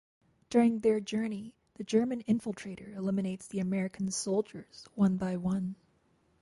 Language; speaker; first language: English; native; English